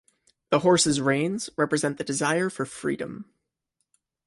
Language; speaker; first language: English; native; English